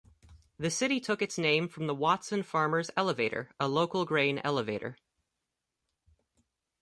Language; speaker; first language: English; native; English